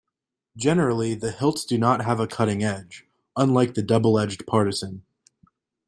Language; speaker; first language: English; native; English